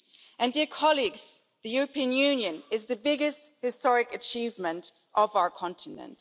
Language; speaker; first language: English; non-native, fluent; German